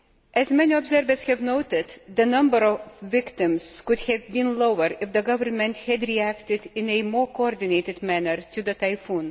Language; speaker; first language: English; non-native, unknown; Lithuanian